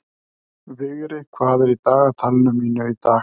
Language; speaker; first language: Icelandic; native; Icelandic